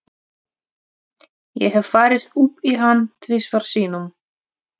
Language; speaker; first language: Icelandic; non-native, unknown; Russian